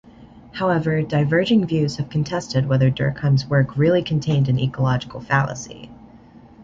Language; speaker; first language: English; native; English